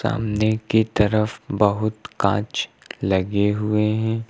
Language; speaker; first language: Hindi; native; Hindi